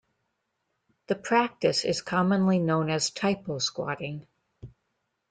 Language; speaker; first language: English; native; English